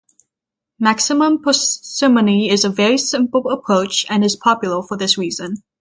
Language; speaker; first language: English; native; English